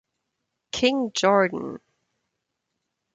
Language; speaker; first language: English; non-native, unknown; German